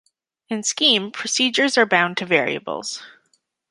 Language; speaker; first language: English; native; English